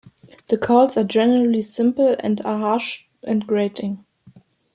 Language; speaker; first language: English; non-native, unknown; German